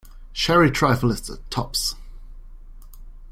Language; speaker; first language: English; non-native, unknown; German